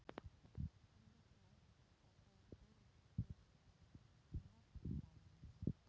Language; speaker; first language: Icelandic; non-native, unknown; Polish